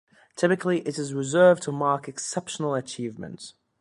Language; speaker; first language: English; native; English